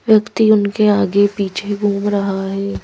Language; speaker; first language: Hindi; native; Hindi